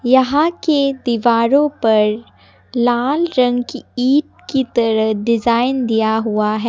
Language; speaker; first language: Hindi; non-native, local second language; Assamese